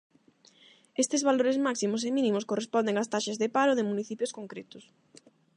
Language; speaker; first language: Galician; non-native, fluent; Spanish